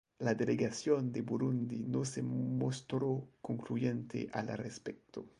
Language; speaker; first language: Spanish; non-native, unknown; French